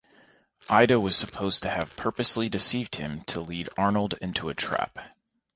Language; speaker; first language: English; native; English